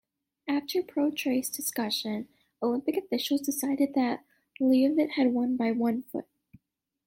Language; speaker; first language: English; native; English